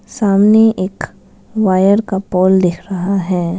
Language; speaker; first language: Hindi; non-native, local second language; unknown